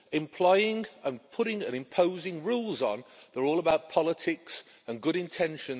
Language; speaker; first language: English; native; English